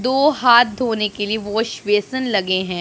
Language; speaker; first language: Hindi; non-native, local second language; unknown